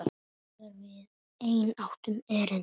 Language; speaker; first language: Icelandic; native; Icelandic